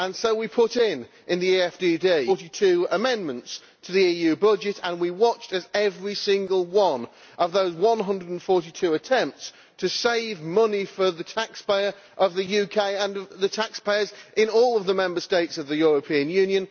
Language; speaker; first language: English; native; English